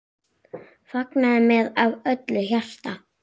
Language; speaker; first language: Icelandic; native; Icelandic